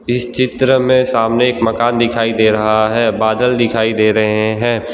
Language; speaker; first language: Hindi; non-native, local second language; Gujarati